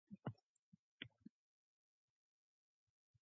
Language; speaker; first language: English; non-native, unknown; Mongolian